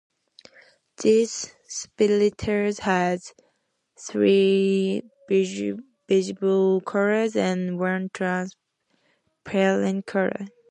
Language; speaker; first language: English; native; English